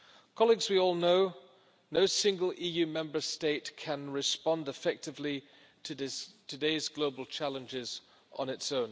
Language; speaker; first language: English; non-native, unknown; German